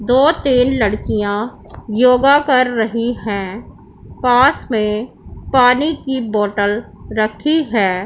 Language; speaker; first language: Hindi; non-native, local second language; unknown